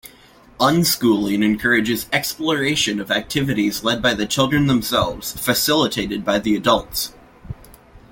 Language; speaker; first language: English; native; English